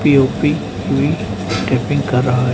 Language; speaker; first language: Hindi; native; Hindi